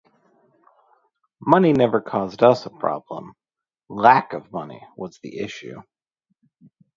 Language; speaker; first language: English; native; English